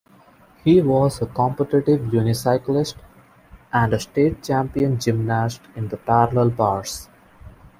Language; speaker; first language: English; non-native, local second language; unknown